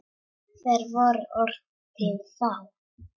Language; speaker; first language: Icelandic; non-native, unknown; Czech